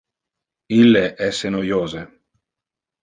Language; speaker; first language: Interlingua; non-native, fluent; Italian